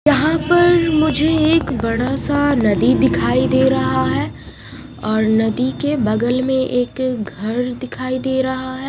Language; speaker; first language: Hindi; non-native, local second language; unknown